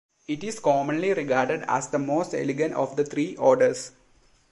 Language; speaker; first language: English; non-native, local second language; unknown